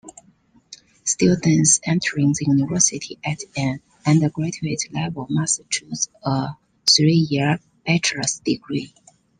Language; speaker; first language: English; non-native, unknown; Chinese